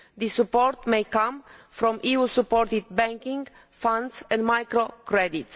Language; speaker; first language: English; non-native, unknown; Romanian